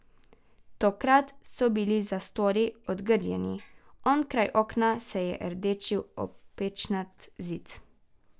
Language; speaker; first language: Slovenian; native; Slovenian